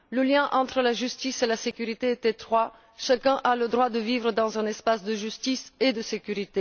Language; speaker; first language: French; non-native, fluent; Bulgarian